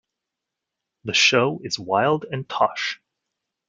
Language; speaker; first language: English; native; English